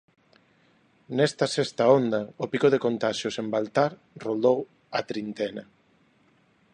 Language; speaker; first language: Galician; non-native, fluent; Spanish